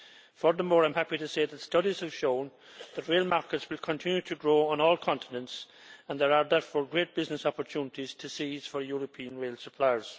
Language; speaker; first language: English; native; English